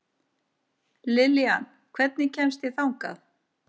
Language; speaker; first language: Icelandic; native; Icelandic